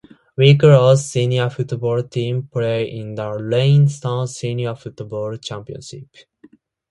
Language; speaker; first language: English; non-native, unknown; Japanese